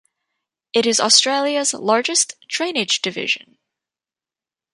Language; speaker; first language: English; native; English